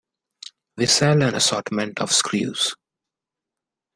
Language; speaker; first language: English; non-native, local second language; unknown